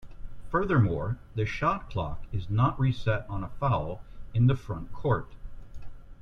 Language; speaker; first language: English; native; English